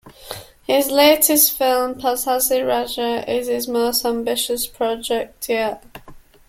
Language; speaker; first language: English; native; English